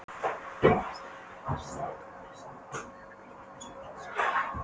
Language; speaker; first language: Icelandic; non-native, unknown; Polish